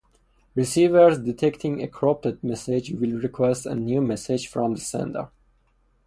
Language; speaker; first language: English; non-native, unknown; Persian